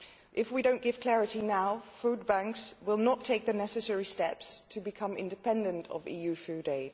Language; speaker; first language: English; non-native, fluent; Dutch